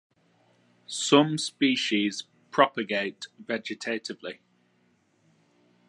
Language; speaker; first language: English; native; English